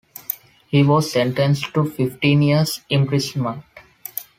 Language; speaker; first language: English; non-native, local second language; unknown